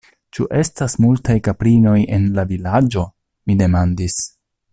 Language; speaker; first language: Esperanto; non-native, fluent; Italian